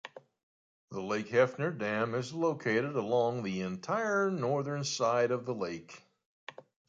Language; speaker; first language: English; native; English